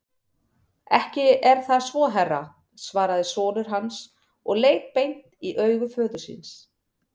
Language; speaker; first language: Icelandic; native; Icelandic